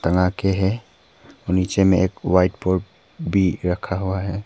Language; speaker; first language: Hindi; non-native, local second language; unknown